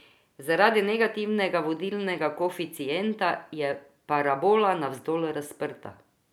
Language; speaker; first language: Slovenian; non-native, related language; Croatian